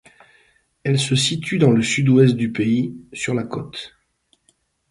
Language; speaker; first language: French; native; French